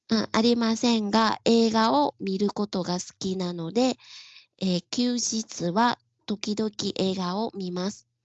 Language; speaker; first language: Japanese; non-native, fluent; Vietnamese